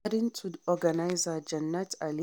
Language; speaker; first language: English; non-native, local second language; Hausa